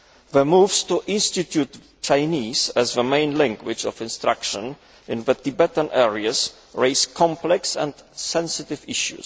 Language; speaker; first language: English; non-native, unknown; Polish